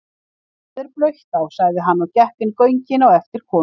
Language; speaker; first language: Icelandic; native; Icelandic